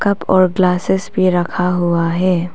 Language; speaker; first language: Hindi; non-native, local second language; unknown